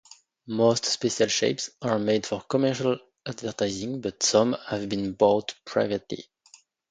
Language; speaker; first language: English; non-native, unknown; French